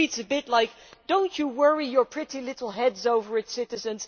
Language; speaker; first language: English; non-native, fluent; Dutch